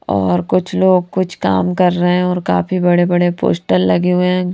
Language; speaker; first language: Hindi; native; Hindi